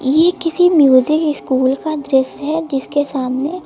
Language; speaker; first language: Hindi; native; Hindi